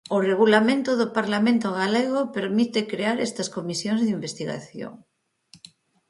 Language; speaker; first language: Galician; native; Galician